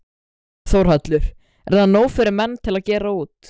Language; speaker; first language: Icelandic; native; Icelandic